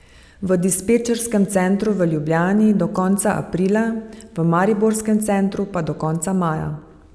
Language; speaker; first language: Slovenian; native; Slovenian